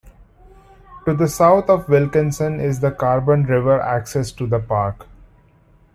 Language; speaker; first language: English; non-native, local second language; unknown